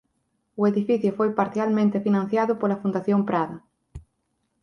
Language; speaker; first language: Galician; native; Galician